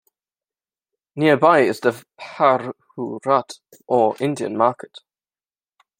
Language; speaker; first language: English; non-native, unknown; German